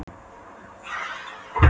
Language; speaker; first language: Icelandic; non-native, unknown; Polish